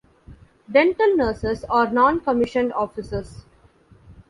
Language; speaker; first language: English; non-native, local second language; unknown